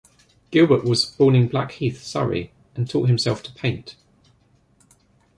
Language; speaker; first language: English; native; English